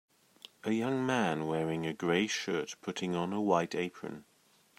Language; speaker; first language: English; native; English